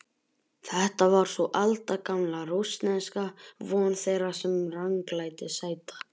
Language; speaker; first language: Icelandic; native; Icelandic